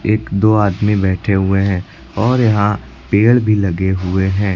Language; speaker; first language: Hindi; native; Hindi